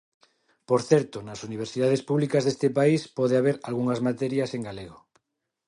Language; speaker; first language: Galician; non-native, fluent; Spanish